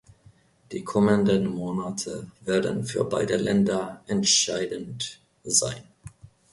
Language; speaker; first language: German; non-native, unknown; Finnish